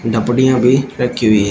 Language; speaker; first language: Hindi; native; Hindi